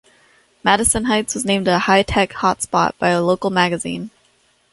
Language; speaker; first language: English; native; English